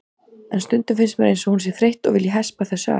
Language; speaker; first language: Icelandic; native; Icelandic